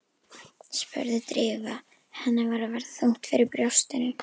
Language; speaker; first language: Icelandic; native; Icelandic